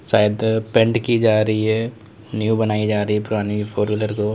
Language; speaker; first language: Hindi; native; Hindi